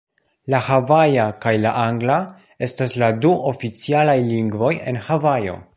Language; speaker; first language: Esperanto; non-native, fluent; Polish